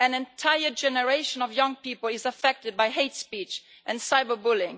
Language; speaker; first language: English; non-native, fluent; Italian